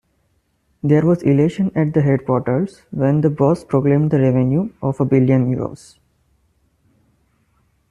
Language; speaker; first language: English; non-native, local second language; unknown